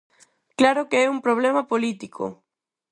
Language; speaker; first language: Galician; non-native, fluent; Spanish